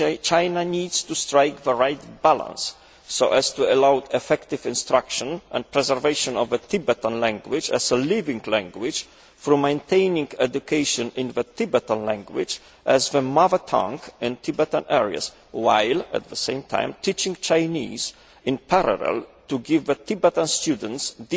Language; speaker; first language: English; non-native, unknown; Polish